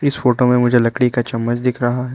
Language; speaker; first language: Hindi; non-native, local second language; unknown